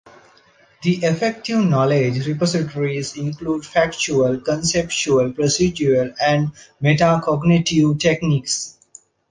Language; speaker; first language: English; non-native, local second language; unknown